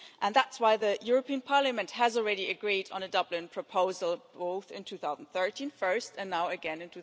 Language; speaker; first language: English; non-native, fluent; German